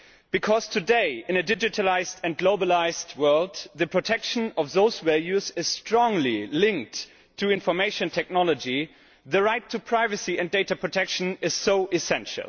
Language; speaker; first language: English; non-native, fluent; German